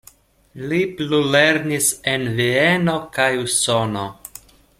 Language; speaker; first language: Esperanto; non-native, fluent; Russian